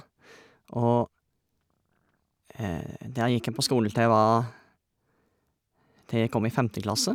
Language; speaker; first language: Norwegian; native; Norwegian